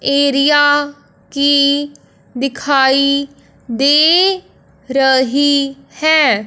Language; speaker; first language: Hindi; non-native, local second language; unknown